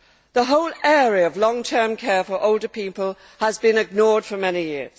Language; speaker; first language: English; native; English